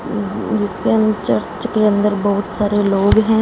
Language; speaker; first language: Hindi; non-native, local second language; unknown